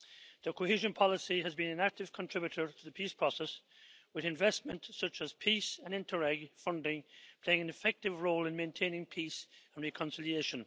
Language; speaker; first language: English; native; English